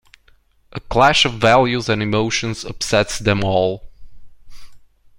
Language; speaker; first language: English; non-native, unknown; Romanian